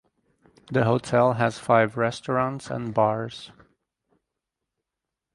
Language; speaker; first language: English; native; English